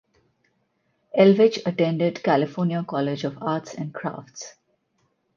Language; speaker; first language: English; non-native, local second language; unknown